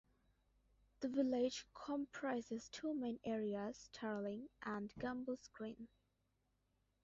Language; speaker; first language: English; non-native, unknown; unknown